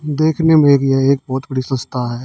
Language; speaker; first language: Hindi; native; Hindi